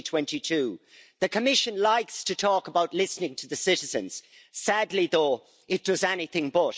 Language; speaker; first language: English; native; English